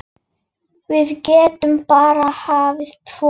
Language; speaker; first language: Icelandic; native; Icelandic